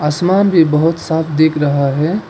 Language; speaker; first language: Hindi; non-native, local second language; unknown